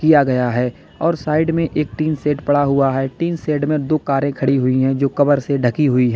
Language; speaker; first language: Hindi; native; Hindi